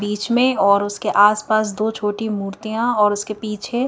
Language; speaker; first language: Hindi; native; Hindi